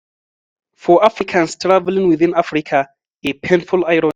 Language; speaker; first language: English; non-native, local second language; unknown